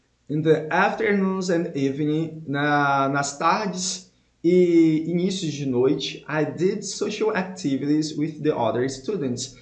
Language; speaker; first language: English; non-native, fluent; Portuguese